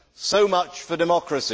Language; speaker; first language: English; native; English